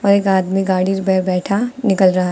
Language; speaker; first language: Hindi; native; Hindi